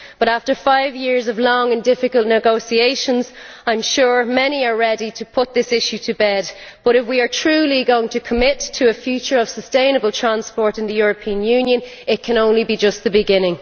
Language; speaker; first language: English; native; English